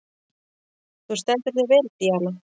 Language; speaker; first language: Icelandic; native; Icelandic